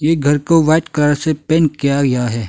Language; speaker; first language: Hindi; non-native, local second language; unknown